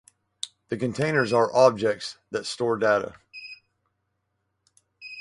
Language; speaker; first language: English; native; English